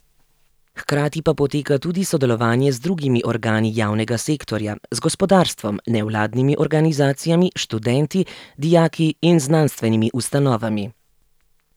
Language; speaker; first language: Slovenian; native; Slovenian